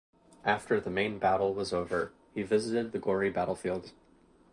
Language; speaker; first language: English; native; English